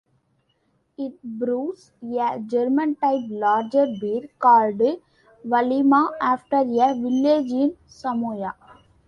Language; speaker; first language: English; non-native, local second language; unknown